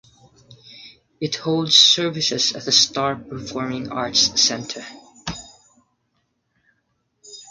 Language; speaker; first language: English; non-native, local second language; Filipino